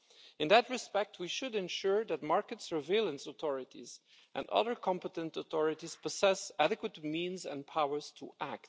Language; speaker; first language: English; non-native, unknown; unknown